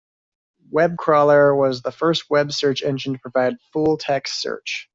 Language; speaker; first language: English; native; English